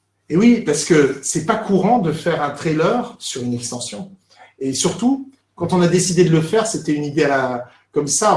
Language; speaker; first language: French; native; French